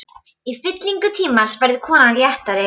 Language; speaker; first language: Icelandic; non-native, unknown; Polish